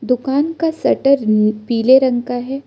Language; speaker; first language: Hindi; non-native, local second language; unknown